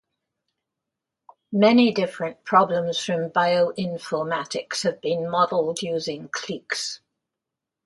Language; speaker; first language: English; native; English